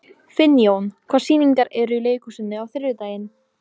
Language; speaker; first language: Icelandic; non-native, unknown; Polish